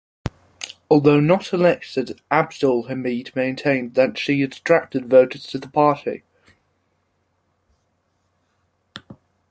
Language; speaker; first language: English; non-native, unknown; German